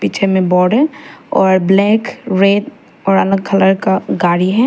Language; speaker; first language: Hindi; non-native, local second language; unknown